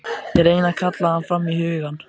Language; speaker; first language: Icelandic; native; Icelandic